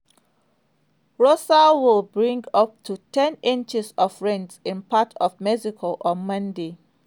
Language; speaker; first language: English; non-native, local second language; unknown